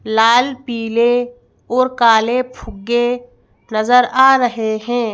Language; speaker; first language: Hindi; native; Hindi